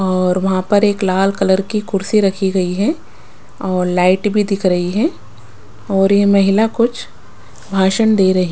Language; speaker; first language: Hindi; non-native, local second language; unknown